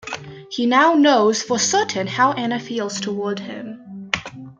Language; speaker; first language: English; native; English